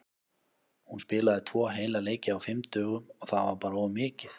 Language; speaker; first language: Icelandic; native; Icelandic